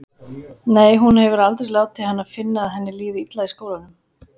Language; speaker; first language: Icelandic; native; Icelandic